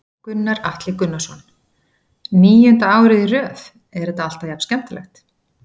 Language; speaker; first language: Icelandic; native; Icelandic